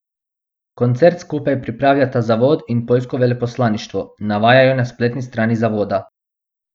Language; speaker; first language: Slovenian; non-native, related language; Bosnian